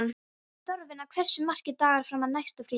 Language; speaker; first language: Icelandic; non-native, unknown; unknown